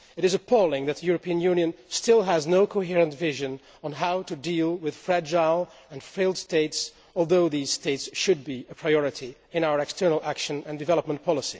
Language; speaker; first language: English; non-native, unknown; Dutch